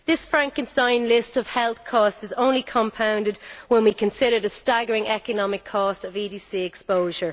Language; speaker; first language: English; native; English